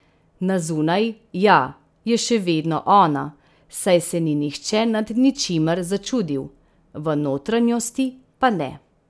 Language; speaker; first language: Slovenian; native; Slovenian